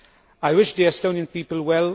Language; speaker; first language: English; non-native, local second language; Maltese